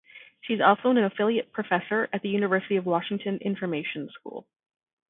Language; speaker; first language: English; native; English